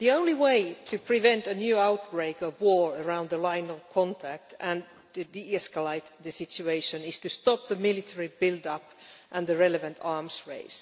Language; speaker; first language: English; non-native, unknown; Finnish